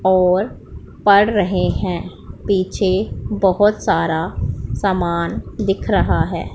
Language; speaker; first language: Hindi; non-native, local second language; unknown